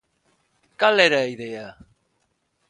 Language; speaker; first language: Galician; non-native, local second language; Spanish